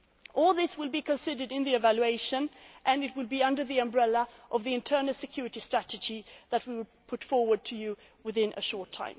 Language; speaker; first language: English; non-native, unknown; Swedish